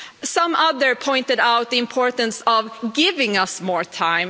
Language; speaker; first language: English; non-native, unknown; Swedish